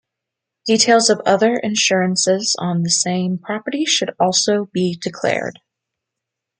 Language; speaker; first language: English; native; English